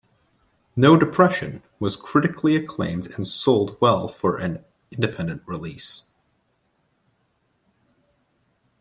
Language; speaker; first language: English; native; English